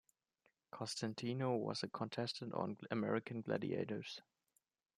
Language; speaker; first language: English; non-native, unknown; German